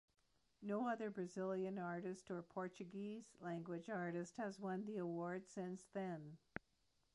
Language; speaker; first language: English; native; English